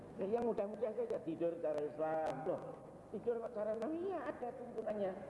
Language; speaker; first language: Indonesian; non-native, local second language; Javanese